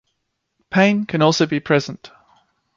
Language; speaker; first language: English; native; English